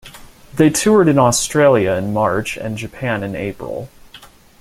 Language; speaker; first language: English; native; English